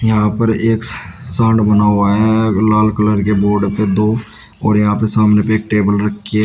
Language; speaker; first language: Hindi; native; Hindi